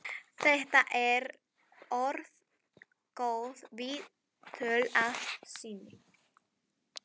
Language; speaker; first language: Icelandic; non-native, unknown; Spanish